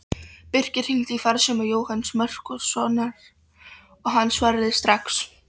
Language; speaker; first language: Icelandic; non-native, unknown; Polish